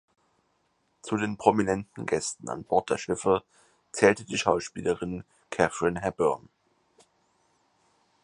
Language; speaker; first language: German; native; German